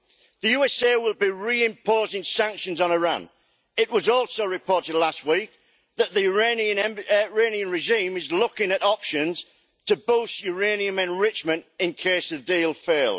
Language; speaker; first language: English; native; English